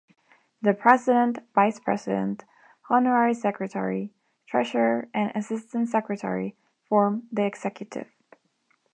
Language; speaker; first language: English; non-native, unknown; Spanish